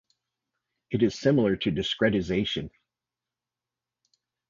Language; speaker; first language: English; native; English